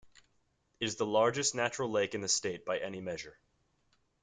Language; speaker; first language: English; native; English